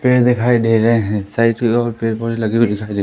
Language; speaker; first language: Hindi; native; Hindi